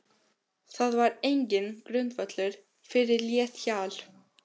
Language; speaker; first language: Icelandic; non-native, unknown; Albanian